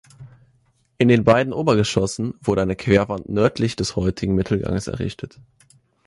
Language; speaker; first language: German; native; German